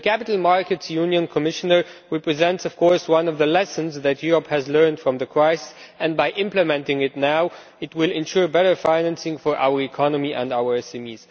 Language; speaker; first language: English; non-native, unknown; Romanian